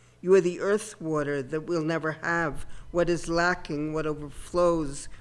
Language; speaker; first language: English; native; English